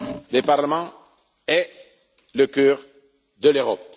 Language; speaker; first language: French; non-native, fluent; Italian